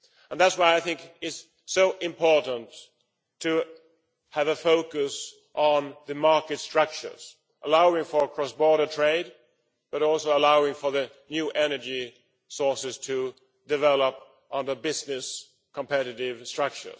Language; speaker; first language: English; non-native, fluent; Swedish